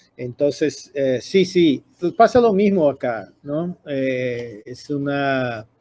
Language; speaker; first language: Spanish; non-native, related language; Portuguese